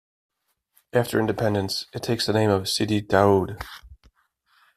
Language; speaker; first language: English; native; English